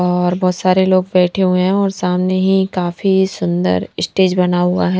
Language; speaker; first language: Hindi; non-native, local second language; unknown